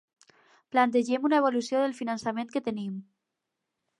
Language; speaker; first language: Catalan; non-native, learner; Spanish